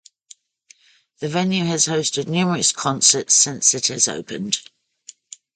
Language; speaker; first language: English; native; English